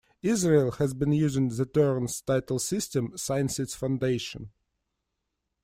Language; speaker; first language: English; non-native, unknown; Russian